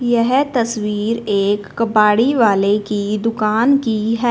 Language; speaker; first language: Hindi; non-native, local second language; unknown